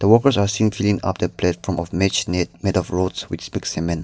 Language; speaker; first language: English; non-native, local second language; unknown